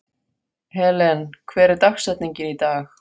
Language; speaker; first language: Icelandic; non-native, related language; Faroese